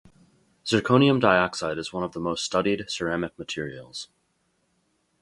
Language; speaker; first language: English; native; English